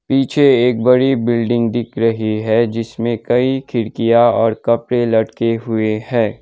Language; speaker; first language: Hindi; non-native, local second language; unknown